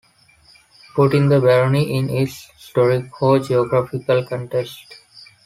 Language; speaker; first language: English; non-native, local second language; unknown